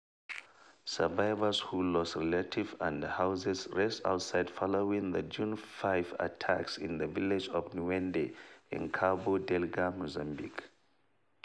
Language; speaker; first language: English; non-native, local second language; Hausa